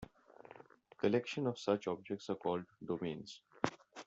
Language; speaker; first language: English; non-native, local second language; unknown